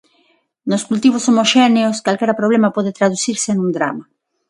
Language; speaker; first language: Galician; non-native, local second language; Spanish